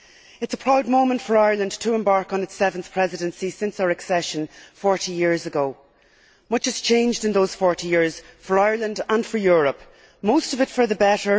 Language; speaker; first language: English; native; English